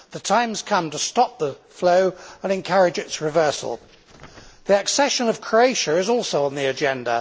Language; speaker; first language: English; native; English